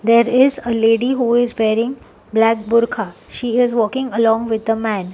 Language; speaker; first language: English; non-native, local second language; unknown